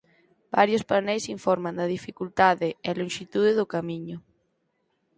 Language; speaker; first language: Galician; native; Galician